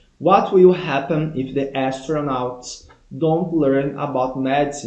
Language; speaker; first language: English; non-native, fluent; Portuguese